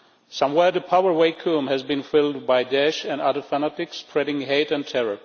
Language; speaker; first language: English; non-native, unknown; Czech